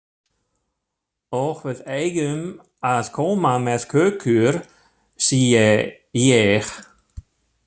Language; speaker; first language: Icelandic; non-native, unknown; German